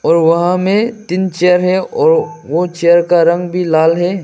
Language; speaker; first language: Hindi; non-native, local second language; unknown